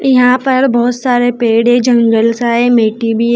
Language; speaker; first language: Hindi; native; Hindi